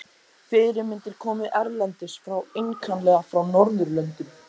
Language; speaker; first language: Icelandic; native; Icelandic